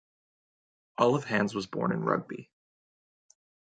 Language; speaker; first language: English; native; English